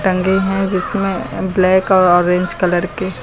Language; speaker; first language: Hindi; native; Hindi